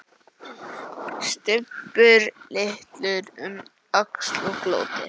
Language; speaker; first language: Icelandic; non-native, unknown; English